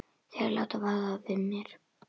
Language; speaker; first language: Icelandic; native; Icelandic